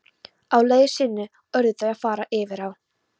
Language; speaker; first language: Icelandic; non-native, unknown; Polish